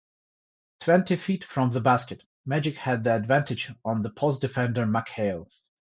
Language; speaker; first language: English; non-native, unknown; Georgian